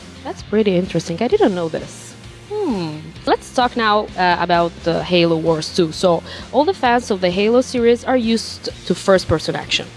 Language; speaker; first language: English; non-native, fluent; Italian